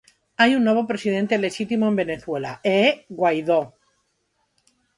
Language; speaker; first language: Galician; non-native, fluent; Spanish